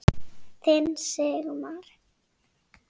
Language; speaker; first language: Icelandic; native; Icelandic